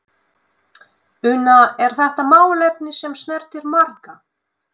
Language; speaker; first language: Icelandic; non-native, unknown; Russian